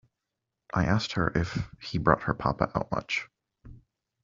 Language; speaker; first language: English; native; English